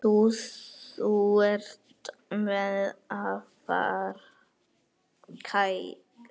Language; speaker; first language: Icelandic; native; Icelandic